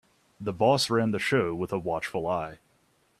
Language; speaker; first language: English; native; English